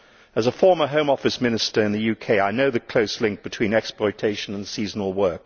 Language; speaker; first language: English; native; English